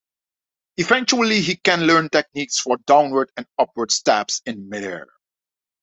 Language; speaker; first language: English; non-native, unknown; Dutch